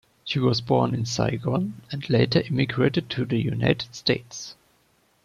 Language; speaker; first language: English; non-native, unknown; German